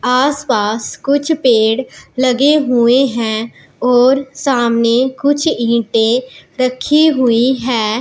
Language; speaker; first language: Hindi; non-native, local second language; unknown